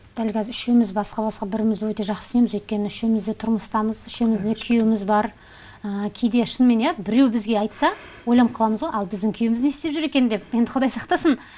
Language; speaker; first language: Kazakh; native; Kazakh